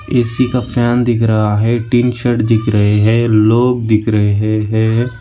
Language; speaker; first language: Hindi; non-native, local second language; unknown